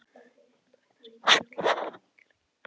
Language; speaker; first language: Icelandic; non-native, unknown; Polish